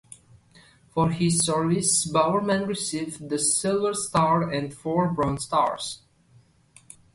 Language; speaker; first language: English; native; English